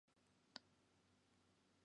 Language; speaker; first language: English; non-native, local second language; Fula